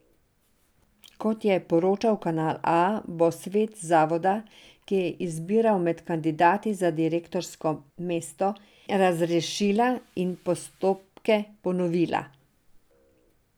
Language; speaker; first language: Slovenian; non-native, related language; Serbian